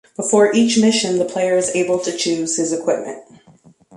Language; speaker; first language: English; native; English